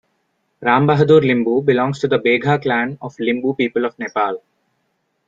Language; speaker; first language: English; non-native, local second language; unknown